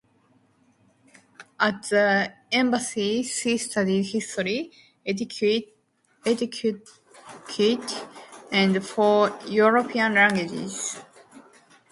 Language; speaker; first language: English; non-native, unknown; Japanese